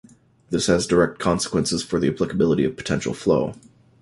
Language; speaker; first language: English; native; English